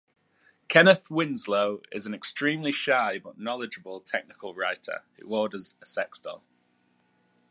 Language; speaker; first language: English; native; English